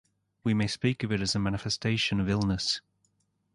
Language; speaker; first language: English; native; English